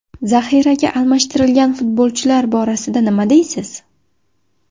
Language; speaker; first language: Uzbek; native; Uzbek